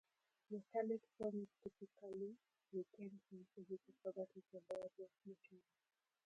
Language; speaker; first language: English; non-native, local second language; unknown